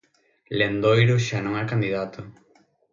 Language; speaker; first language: Galician; native; Galician